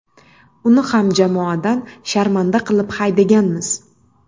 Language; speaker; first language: Uzbek; native; Uzbek